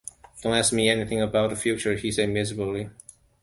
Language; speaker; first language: English; non-native, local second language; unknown